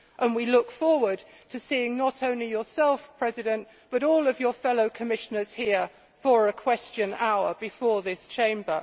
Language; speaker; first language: English; native; English